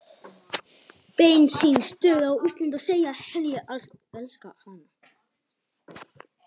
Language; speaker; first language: Icelandic; non-native, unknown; Polish